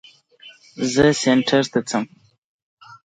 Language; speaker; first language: English; non-native, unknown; Pashto